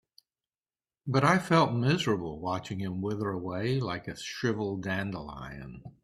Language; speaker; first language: English; native; English